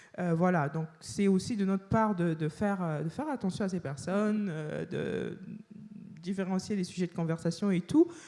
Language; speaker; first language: French; non-native, local second language; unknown